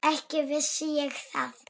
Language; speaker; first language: Icelandic; non-native, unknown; Polish